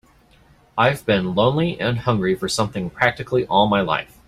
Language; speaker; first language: English; native; English